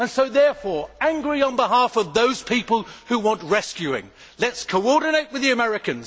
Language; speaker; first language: English; native; English